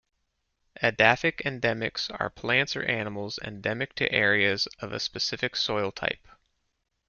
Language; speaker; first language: English; native; English